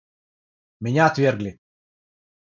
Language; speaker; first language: Russian; non-native, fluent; Georgian